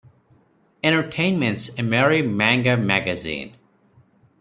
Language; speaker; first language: English; non-native, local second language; Odia